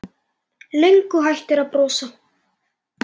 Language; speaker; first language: Icelandic; native; Icelandic